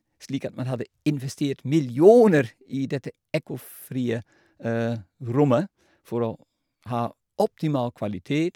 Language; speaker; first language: Norwegian; non-native, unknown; Dutch